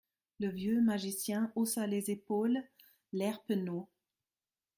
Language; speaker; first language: French; non-native, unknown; German